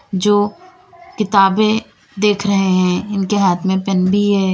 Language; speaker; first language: Hindi; native; Hindi